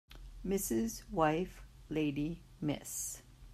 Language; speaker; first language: English; native; English